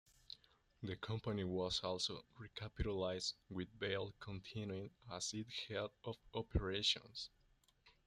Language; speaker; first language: English; non-native, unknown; Spanish